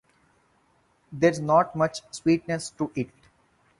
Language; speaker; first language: English; non-native, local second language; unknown